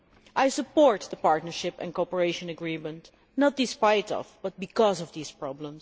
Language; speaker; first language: English; non-native, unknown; Dutch